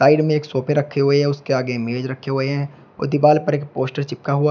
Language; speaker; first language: Hindi; native; Hindi